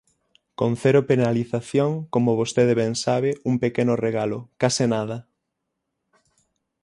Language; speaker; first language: Galician; native; Galician